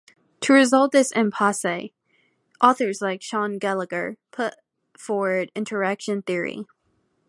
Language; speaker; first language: English; native; English